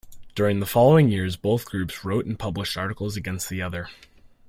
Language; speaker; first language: English; native; English